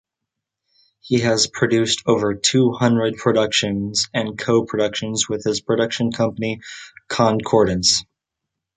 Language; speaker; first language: English; native; English